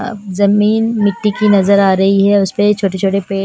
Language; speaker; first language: Hindi; non-native, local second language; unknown